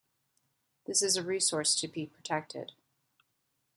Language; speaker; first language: English; native; English